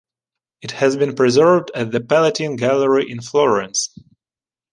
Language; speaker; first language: English; non-native, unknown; Ukrainian